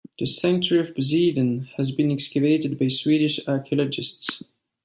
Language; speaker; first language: English; non-native, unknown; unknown